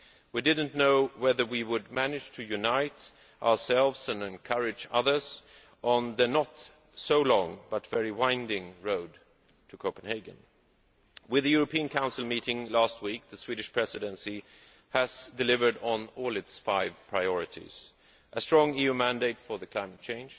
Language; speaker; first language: English; non-native, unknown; Swedish